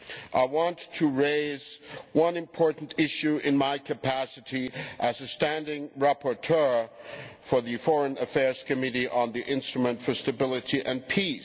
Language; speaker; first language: English; non-native, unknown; German